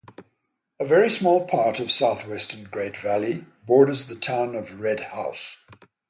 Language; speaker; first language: English; native; English